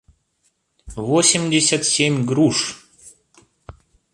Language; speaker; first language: Russian; native; Russian